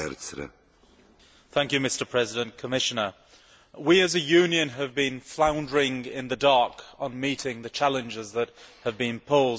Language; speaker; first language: English; native; English